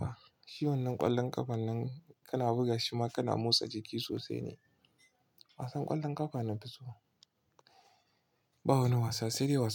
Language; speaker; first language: Hausa; non-native, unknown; Igbo